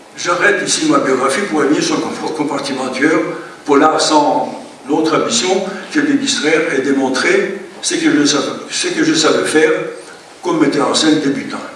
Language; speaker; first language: French; non-native, fluent; Greek